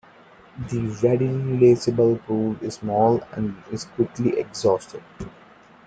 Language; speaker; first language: English; non-native, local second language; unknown